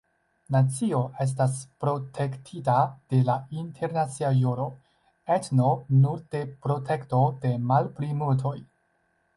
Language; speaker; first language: Esperanto; non-native, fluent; Chinese